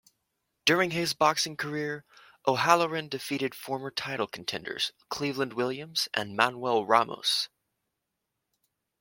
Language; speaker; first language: English; native; English